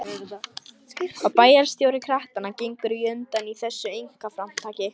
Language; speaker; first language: Icelandic; non-native, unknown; Lithuanian